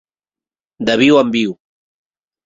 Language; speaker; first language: Catalan; native; Catalan